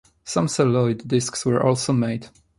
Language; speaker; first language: English; non-native, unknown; Polish